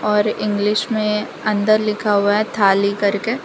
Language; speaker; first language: Hindi; non-native, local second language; Gujarati